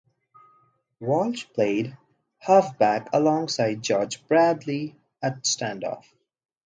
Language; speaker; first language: English; non-native, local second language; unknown